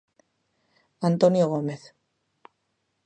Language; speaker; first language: Galician; native; Galician